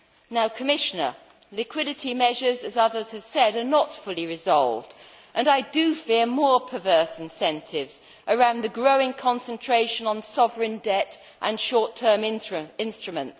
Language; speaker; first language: English; native; English